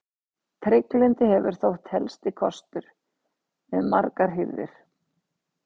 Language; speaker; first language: Icelandic; native; Icelandic